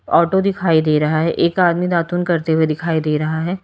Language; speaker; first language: Hindi; native; Hindi